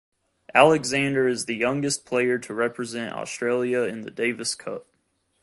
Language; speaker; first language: English; native; English